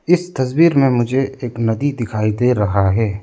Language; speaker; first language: Hindi; non-native, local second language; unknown